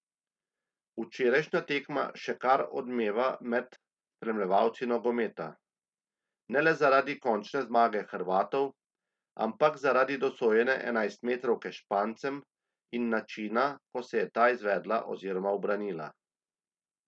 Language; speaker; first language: Slovenian; native; Slovenian